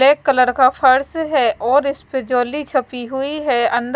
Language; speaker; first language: Hindi; non-native, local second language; Punjabi